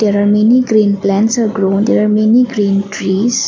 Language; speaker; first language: English; non-native, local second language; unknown